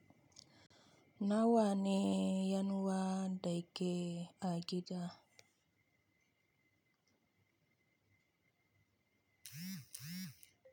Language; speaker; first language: Hausa; native; Hausa